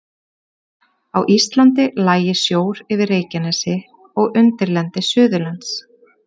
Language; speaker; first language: Icelandic; native; Icelandic